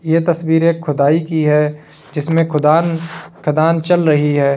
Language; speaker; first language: Hindi; native; Hindi